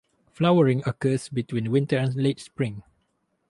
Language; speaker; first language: English; non-native, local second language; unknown